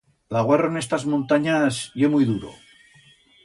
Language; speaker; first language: Aragonese; native; Aragonese